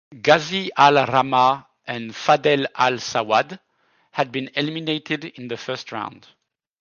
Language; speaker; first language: English; non-native, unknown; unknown